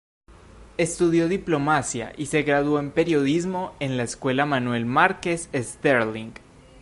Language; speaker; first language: Spanish; native; Spanish